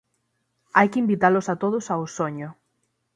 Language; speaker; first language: Galician; native; Galician